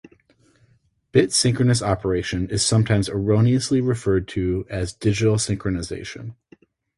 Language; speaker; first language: English; native; English